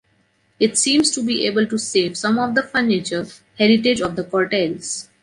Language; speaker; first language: English; non-native, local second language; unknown